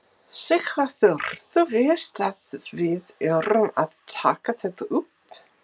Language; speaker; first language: Icelandic; non-native, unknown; English